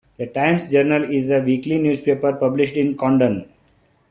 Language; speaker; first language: English; non-native, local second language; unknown